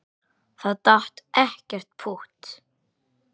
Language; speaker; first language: Icelandic; native; Icelandic